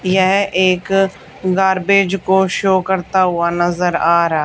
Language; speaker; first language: Hindi; native; Hindi